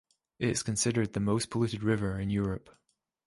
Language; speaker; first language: English; native; English